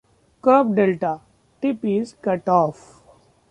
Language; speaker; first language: English; non-native, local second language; Marathi